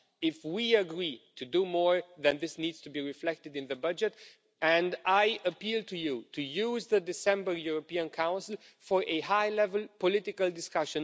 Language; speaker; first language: English; non-native, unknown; Romanian